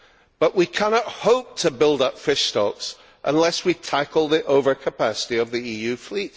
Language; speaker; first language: English; native; English